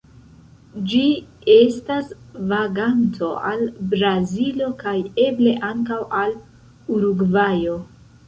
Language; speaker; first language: Esperanto; non-native, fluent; Central Kurdish